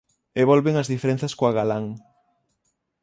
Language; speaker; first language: Galician; native; Galician